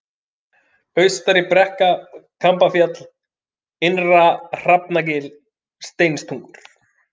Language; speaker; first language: Icelandic; native; Icelandic